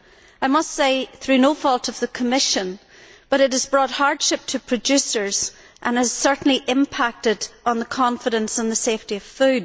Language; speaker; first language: English; native; English